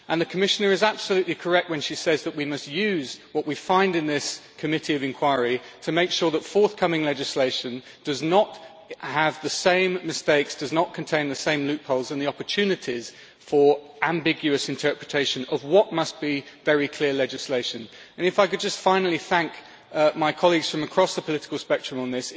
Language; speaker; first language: English; native; English